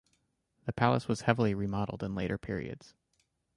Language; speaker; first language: English; native; English